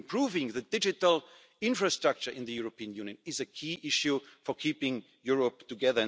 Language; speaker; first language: English; non-native, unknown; German